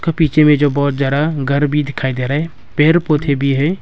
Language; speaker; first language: Hindi; non-native, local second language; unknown